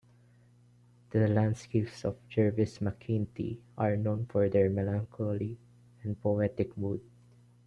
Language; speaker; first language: English; non-native, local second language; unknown